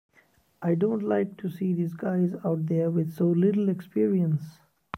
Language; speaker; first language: English; non-native, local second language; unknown